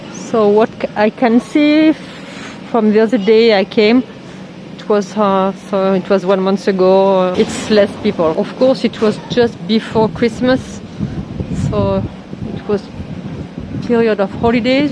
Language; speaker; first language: English; non-native, fluent; French